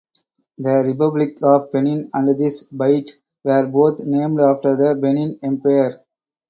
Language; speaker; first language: English; non-native, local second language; Tamil